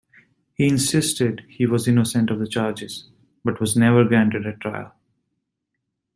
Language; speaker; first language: English; native; English